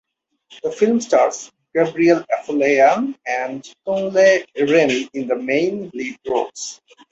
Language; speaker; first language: English; non-native, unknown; Bangla